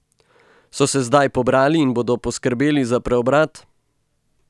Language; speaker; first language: Slovenian; native; Slovenian